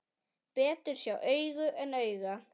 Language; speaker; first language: Icelandic; native; Icelandic